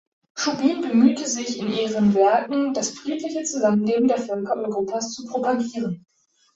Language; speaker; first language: German; native; German